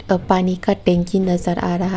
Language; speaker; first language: Hindi; non-native, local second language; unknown